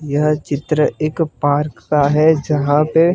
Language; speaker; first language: Hindi; non-native, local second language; Gujarati